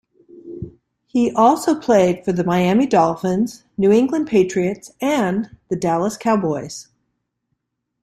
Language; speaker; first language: English; native; English